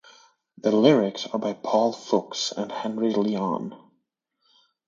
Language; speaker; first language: English; native; English